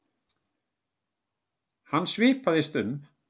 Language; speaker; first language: Icelandic; native; Icelandic